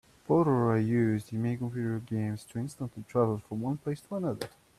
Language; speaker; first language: English; native; English